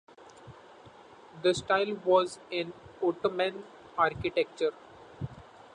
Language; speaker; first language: English; non-native, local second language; Marathi